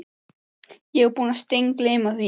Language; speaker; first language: Icelandic; native; Icelandic